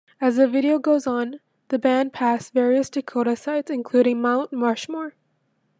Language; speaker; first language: English; native; English